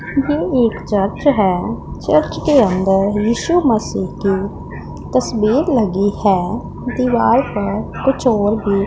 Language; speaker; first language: Hindi; non-native, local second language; Punjabi